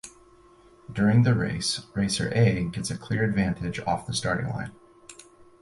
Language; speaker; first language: English; native; English